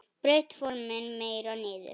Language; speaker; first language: Icelandic; native; Icelandic